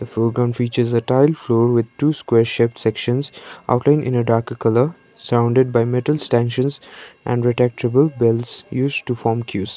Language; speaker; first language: English; non-native, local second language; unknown